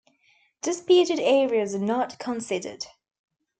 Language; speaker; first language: English; native; English